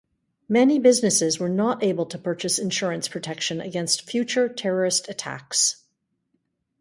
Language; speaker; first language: English; native; English